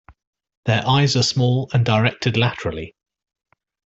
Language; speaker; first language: English; native; English